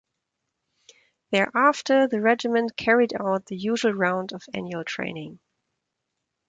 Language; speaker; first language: English; non-native, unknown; German